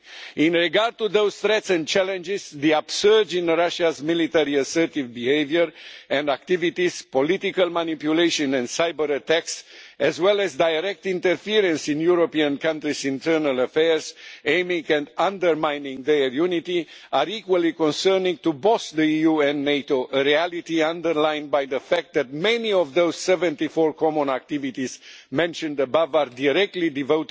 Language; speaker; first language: English; non-native, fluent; Romanian